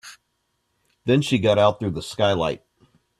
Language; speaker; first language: English; native; English